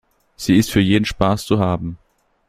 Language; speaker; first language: German; native; German